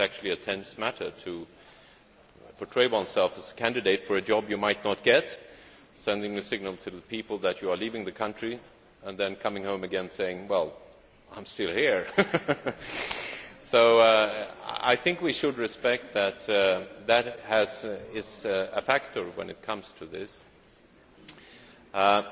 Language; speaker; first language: English; non-native, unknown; Swedish